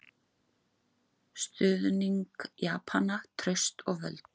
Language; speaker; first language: Icelandic; native; Icelandic